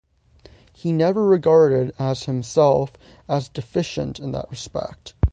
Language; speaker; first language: English; native; English